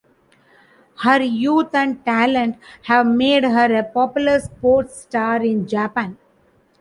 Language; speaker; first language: English; non-native, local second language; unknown